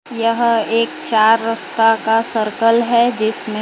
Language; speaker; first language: Hindi; non-native, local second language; Gujarati